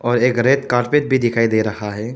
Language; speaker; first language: Hindi; non-native, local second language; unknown